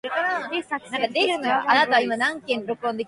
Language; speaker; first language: English; non-native, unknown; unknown